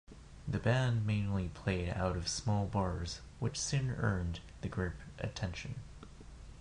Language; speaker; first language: English; non-native, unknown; Japanese